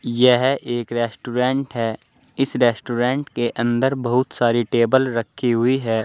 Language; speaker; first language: Hindi; native; Hindi